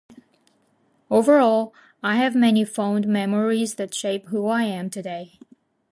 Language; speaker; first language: English; non-native, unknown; Japanese